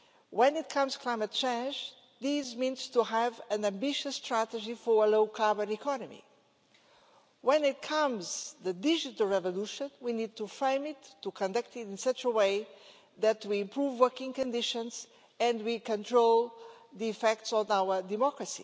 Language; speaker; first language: English; non-native, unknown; Portuguese